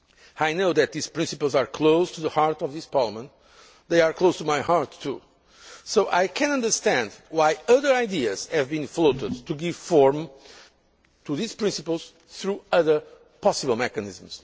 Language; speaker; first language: English; non-native, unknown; Portuguese